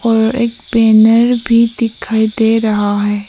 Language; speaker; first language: Hindi; non-native, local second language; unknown